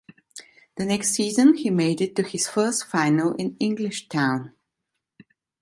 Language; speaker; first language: English; non-native, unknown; Italian